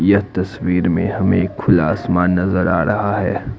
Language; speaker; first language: Hindi; non-native, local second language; Assamese